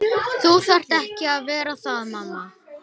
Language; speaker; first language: Icelandic; non-native, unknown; Romanian